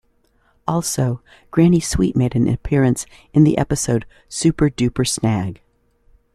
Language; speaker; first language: English; native; English